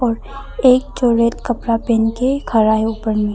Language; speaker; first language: Hindi; early bilingual, other home language; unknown